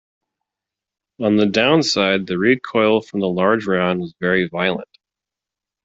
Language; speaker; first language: English; native; English